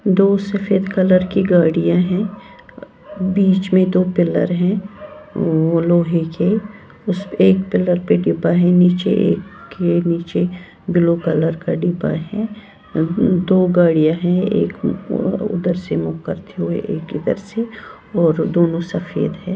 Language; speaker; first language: Hindi; native; Hindi